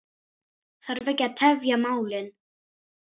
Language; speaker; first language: Icelandic; native; Icelandic